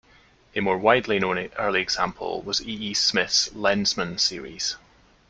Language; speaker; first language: English; native; English